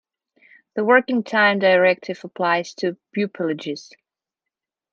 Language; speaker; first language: English; non-native, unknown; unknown